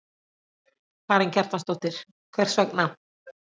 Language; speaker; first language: Icelandic; native; Icelandic